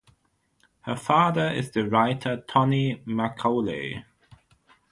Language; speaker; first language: English; non-native, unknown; German